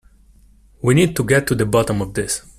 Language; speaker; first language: English; non-native, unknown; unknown